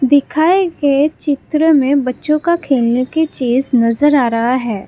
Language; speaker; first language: Hindi; non-native, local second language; Assamese